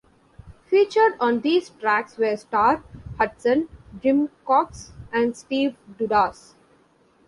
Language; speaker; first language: English; non-native, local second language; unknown